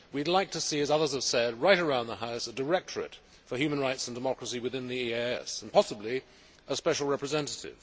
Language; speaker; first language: English; native; English